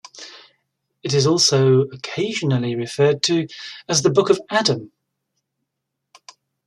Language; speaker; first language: English; native; English